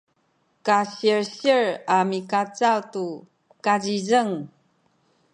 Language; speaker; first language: Sakizaya; non-native, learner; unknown